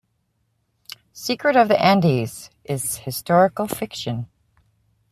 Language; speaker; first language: English; native; English